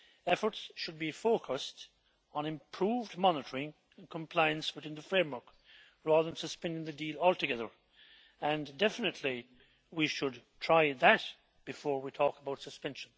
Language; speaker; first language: English; native; English